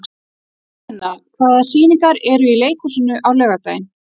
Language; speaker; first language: Icelandic; native; Icelandic